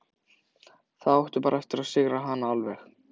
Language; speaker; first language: Icelandic; native; Icelandic